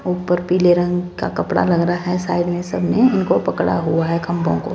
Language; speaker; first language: Hindi; non-native, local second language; Punjabi